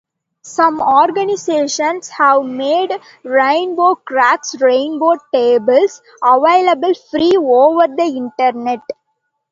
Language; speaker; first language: English; non-native, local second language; Tamil